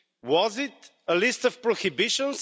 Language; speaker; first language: English; non-native, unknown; Bulgarian